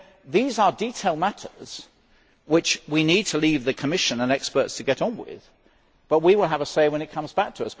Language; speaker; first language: English; native; English